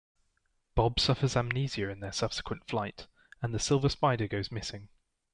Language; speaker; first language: English; native; English